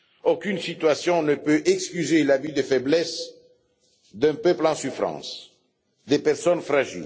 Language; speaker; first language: French; non-native, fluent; Italian